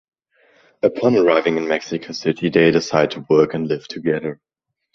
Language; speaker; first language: English; non-native, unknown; German